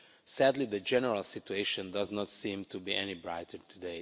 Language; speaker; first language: English; non-native, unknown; Romanian